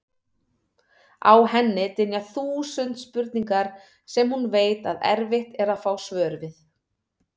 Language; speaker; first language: Icelandic; native; Icelandic